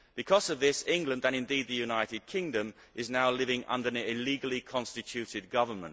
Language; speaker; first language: English; native; English